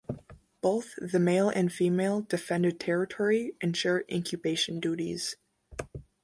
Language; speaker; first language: English; native; English